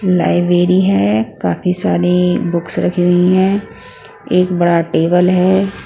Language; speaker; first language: Hindi; non-native, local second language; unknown